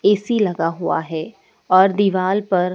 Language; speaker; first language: Hindi; native; Hindi